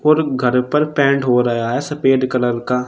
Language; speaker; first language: Hindi; native; Hindi